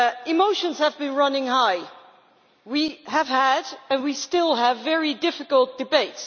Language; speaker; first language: English; non-native, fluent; Dutch